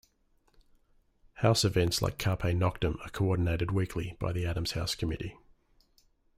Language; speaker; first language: English; native; English